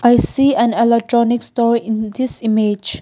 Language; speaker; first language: English; non-native, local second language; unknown